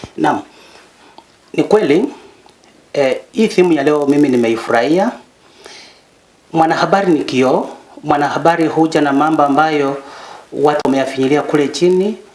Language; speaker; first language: Swahili; non-native, local second language; Luyia